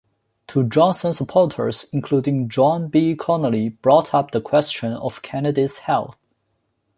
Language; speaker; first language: English; non-native, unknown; Chinese